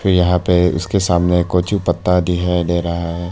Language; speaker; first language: Hindi; non-native, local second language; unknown